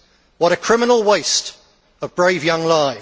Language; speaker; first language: English; native; English